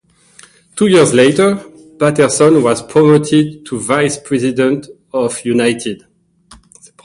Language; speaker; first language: English; non-native, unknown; French